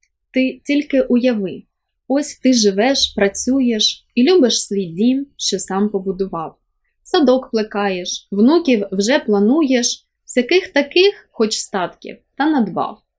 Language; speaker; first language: Ukrainian; native; Ukrainian